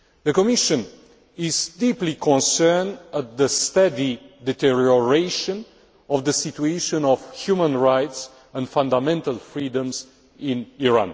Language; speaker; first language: English; non-native, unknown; Romanian